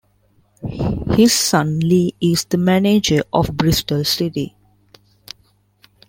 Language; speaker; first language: English; non-native, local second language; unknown